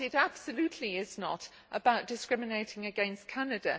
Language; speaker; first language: English; native; English